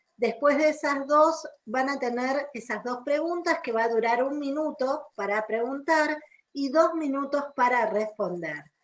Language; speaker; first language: Spanish; native; Spanish